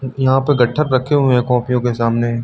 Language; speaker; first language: Hindi; native; Hindi